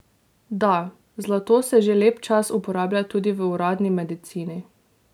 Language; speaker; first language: Slovenian; native; Slovenian